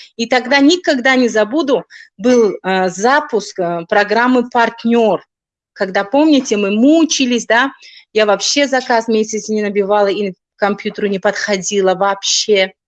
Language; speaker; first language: Russian; non-native, local second language; Tajik